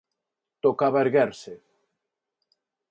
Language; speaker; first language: Galician; non-native, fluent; Spanish